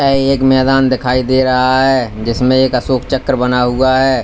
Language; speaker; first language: Hindi; native; Hindi